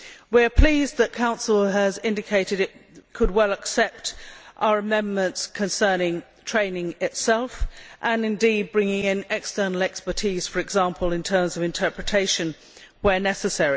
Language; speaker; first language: English; native; English